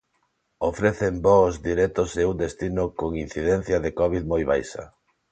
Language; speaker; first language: Galician; non-native, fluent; Spanish